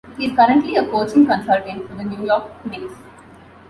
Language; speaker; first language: English; non-native, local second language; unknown